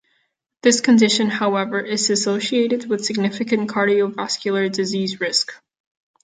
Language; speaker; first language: English; non-native, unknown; Catalan